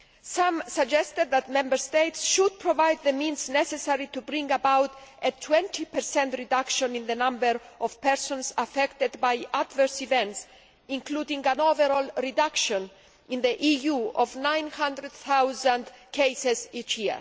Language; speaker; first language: English; non-native, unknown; Greek